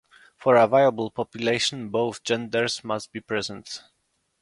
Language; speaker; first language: English; non-native, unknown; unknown